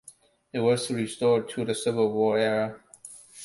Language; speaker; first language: English; non-native, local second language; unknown